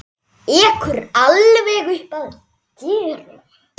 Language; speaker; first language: Icelandic; native; Icelandic